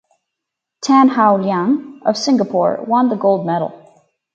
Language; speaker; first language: English; native; English